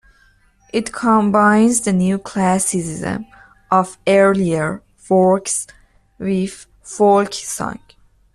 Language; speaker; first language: English; non-native, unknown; Persian